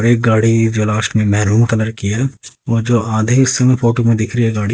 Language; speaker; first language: Hindi; native; Hindi